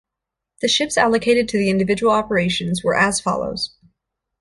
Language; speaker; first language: English; native; English